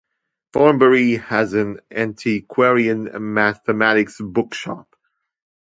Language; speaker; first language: English; non-native, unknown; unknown